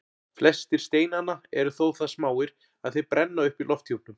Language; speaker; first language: Icelandic; native; Icelandic